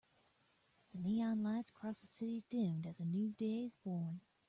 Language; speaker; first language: English; native; English